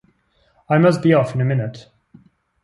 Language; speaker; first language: English; non-native, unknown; French